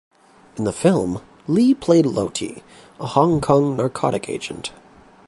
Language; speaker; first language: English; native; English